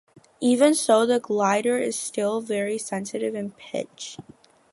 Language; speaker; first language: English; native; English